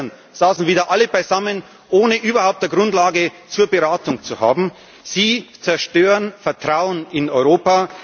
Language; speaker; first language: German; native; German